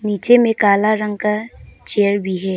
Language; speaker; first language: Hindi; non-native, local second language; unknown